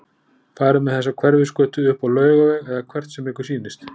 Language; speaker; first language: Icelandic; native; Icelandic